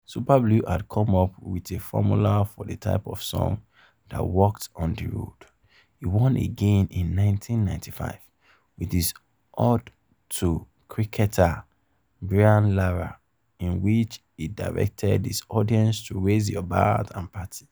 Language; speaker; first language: English; non-native, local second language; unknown